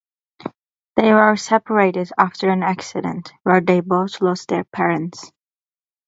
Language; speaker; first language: English; native; English